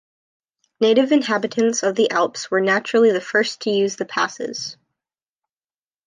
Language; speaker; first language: English; native; English